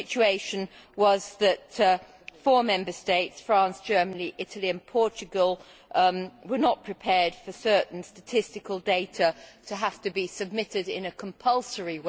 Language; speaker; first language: English; native; English